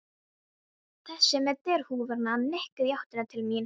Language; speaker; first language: Icelandic; non-native, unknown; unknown